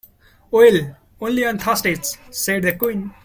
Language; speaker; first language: English; non-native, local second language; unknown